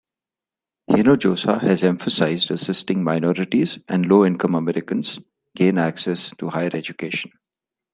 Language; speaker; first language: English; non-native, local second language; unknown